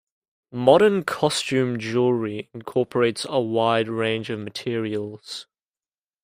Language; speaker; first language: English; native; English